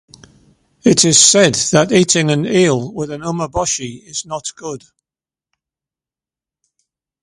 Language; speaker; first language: English; native; English